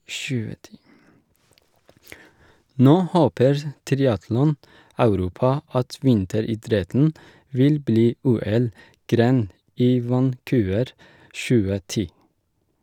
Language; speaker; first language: Norwegian; non-native, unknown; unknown